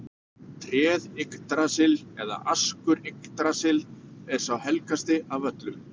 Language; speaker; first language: Icelandic; native; Icelandic